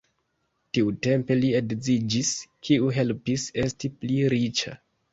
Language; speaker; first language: Esperanto; non-native, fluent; Kinyarwanda